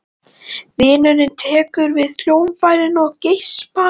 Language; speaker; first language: Icelandic; non-native, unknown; Latvian